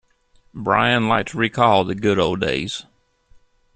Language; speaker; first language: English; native; English